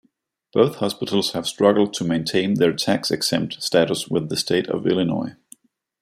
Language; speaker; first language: English; non-native, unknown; Danish